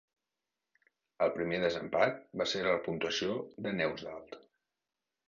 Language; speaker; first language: Catalan; native; Catalan